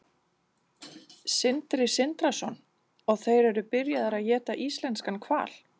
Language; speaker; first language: Icelandic; non-native, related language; Danish